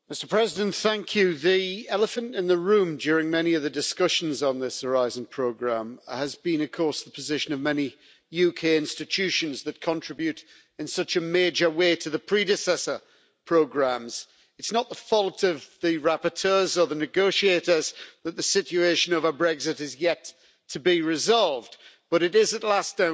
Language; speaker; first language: English; native; English